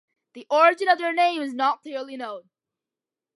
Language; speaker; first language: English; early bilingual, other home language; Malayalam